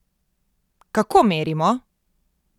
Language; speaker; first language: Slovenian; native; Slovenian